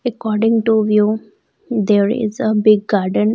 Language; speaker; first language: English; non-native, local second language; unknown